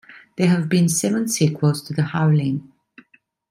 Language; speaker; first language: English; non-native, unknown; Italian